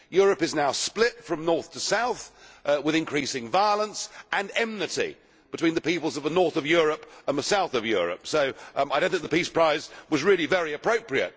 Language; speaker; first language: English; native; English